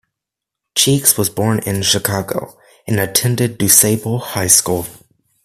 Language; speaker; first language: English; native; English